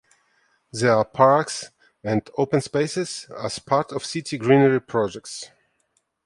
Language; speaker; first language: English; non-native, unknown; Ukrainian